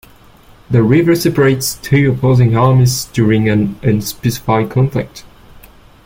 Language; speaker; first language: English; non-native, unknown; French